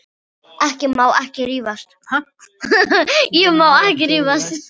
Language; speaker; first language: Icelandic; non-native, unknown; Filipino